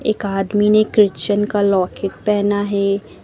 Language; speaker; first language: Hindi; native; Hindi